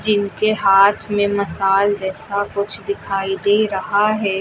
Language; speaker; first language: Hindi; native; Hindi